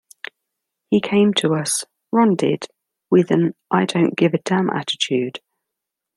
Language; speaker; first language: English; native; English